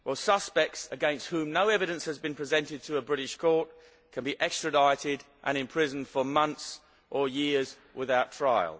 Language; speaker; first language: English; native; English